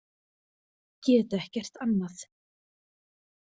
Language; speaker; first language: Icelandic; native; Icelandic